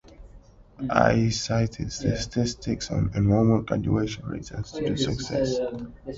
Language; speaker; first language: English; native; English